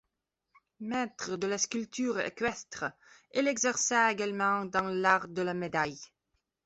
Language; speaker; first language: French; non-native, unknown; Belarusian